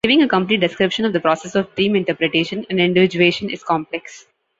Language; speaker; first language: English; non-native, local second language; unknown